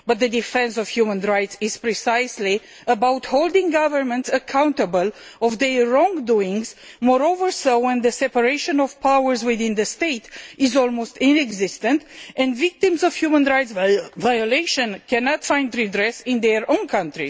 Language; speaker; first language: English; non-native, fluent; Romanian